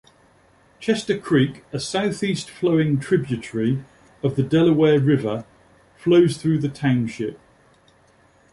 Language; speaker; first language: English; native; English